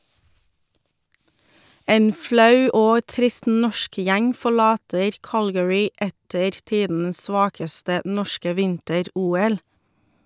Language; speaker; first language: Norwegian; non-native, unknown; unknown